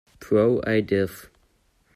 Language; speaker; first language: English; non-native, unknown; German